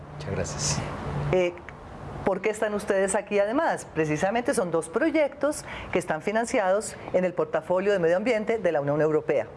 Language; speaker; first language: Spanish; native; Spanish